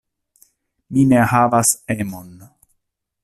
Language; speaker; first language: Esperanto; non-native, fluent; Italian